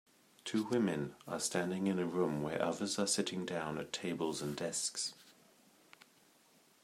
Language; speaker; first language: English; native; English